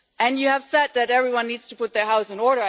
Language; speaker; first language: English; non-native, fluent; German